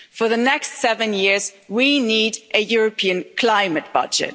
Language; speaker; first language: English; non-native, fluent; German